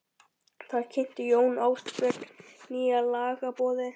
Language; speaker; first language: Icelandic; native; Icelandic